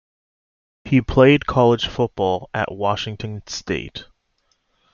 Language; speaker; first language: English; native; English